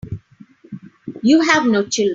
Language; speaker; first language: English; non-native, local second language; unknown